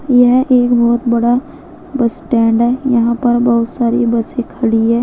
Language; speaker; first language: Hindi; native; Hindi